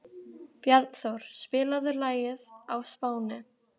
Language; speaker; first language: Icelandic; native; Icelandic